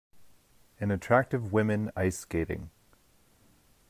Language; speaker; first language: English; native; English